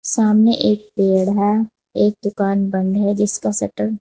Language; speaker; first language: Hindi; native; Hindi